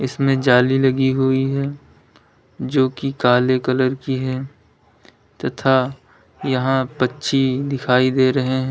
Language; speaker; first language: Hindi; native; Hindi